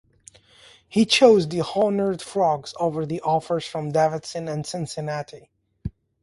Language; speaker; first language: English; native; English